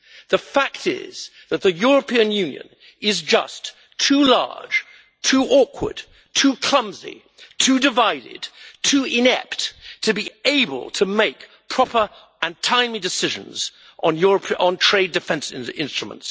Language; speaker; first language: English; native; English